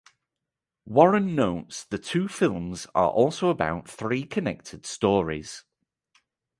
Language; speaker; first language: English; native; English